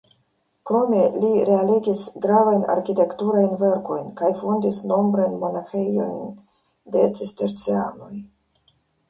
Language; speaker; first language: Esperanto; non-native, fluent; Russian